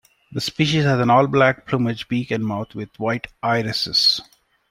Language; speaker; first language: English; non-native, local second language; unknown